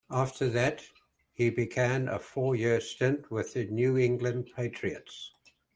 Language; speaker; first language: English; native; English